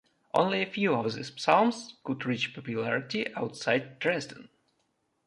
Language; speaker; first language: English; non-native, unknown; Russian